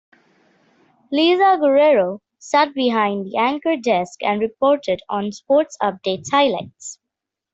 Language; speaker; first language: English; non-native, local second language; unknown